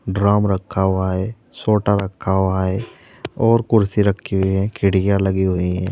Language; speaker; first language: Hindi; native; Hindi